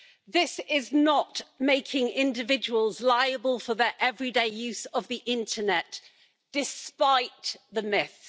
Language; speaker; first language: English; native; English